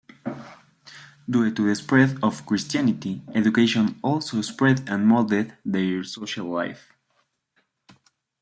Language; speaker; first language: English; native; English